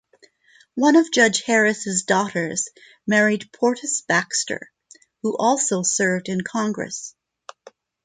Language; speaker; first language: English; non-native, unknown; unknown